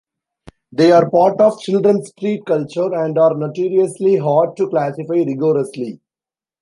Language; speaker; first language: English; non-native, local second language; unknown